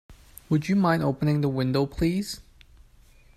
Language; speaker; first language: English; non-native, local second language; Cantonese